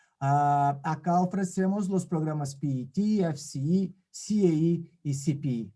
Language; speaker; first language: Spanish; non-native, related language; Portuguese